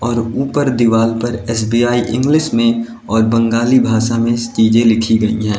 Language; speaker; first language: Hindi; native; Hindi